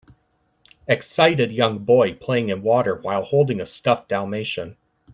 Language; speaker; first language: English; native; English